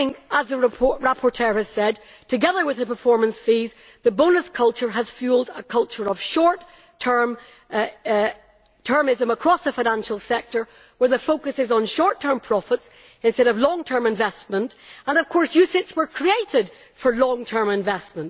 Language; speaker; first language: English; native; English